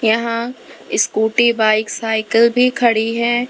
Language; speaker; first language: Hindi; native; Hindi